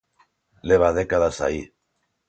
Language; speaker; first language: Galician; non-native, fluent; Spanish